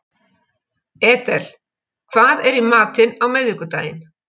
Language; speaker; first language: Icelandic; native; Icelandic